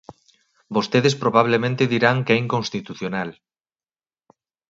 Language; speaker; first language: Galician; native; Galician